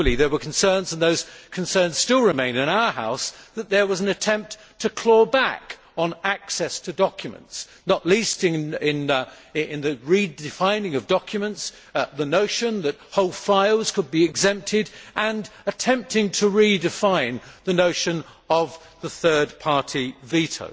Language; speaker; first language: English; native; English